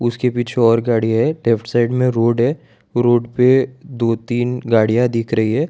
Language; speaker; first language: Hindi; non-native, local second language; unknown